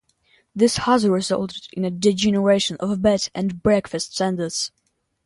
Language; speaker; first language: English; non-native, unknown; Russian